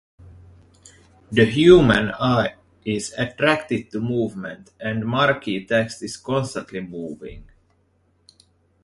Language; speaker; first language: English; native; English